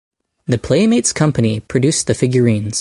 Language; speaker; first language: English; native; English